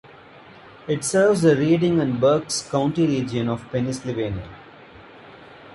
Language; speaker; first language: English; non-native, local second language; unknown